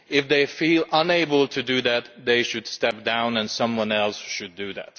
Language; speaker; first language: English; non-native, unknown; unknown